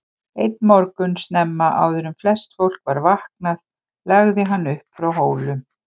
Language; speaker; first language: Icelandic; native; Icelandic